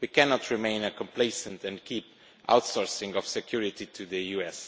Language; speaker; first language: English; non-native, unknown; Romanian